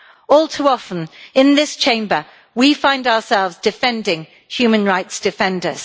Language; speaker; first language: English; native; English